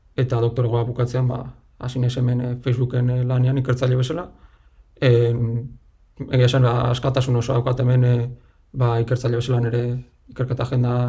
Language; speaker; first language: Basque; native; Basque